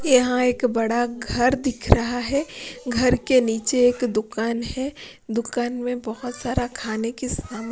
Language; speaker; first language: Hindi; non-native, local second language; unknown